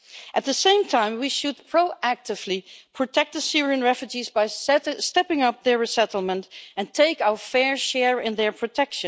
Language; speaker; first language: English; non-native, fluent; Dutch